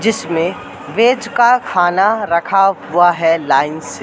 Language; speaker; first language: Hindi; native; Hindi